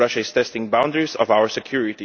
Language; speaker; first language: English; non-native, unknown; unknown